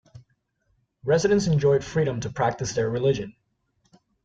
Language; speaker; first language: English; non-native, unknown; Spanish